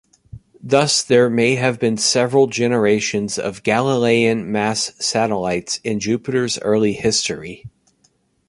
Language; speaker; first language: English; native; English